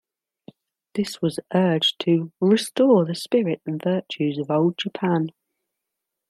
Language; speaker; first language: English; native; English